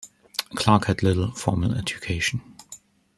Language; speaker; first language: English; non-native, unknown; German